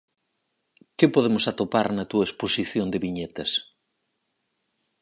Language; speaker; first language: Galician; native; Galician